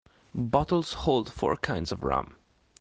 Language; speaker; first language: English; non-native, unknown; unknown